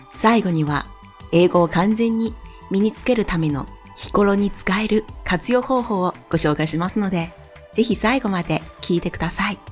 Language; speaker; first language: Japanese; non-native, fluent; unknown